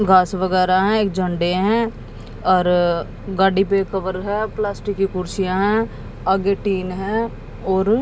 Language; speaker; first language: Hindi; native; Hindi